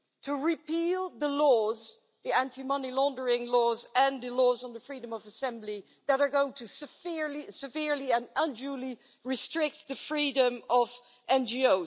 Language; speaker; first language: English; non-native, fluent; Dutch